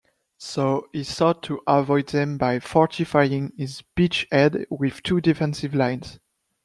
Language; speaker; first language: English; non-native, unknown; French